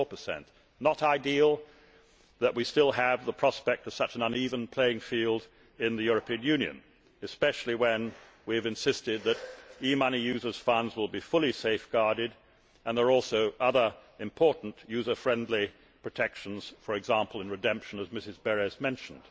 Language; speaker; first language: English; native; English